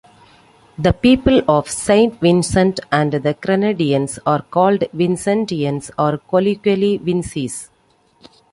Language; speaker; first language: English; non-native, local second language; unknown